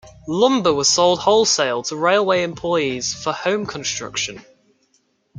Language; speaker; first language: English; native; English